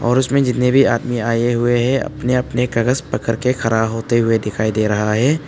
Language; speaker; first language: Hindi; non-native, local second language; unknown